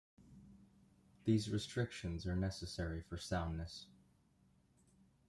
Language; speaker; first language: English; native; English